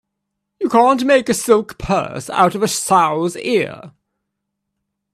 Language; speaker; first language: English; native; English